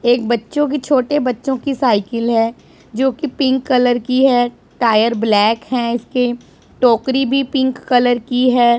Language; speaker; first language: Hindi; non-native, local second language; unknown